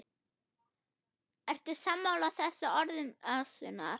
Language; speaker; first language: Icelandic; non-native, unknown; German